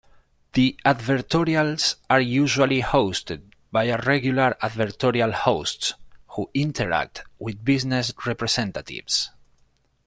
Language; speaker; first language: English; non-native, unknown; Spanish